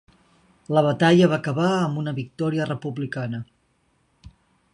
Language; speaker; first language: Catalan; native; Catalan